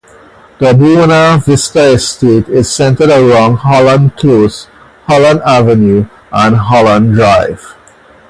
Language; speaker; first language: English; native; English